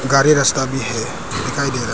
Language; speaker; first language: Hindi; non-native, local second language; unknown